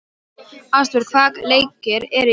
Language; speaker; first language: Icelandic; non-native, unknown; Polish